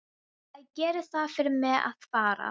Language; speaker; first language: Icelandic; non-native, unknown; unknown